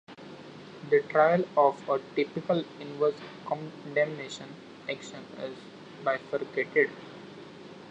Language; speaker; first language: English; non-native, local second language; Marathi